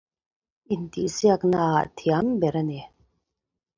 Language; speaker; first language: English; native; English